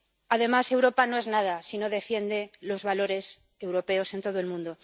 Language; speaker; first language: Spanish; native; Spanish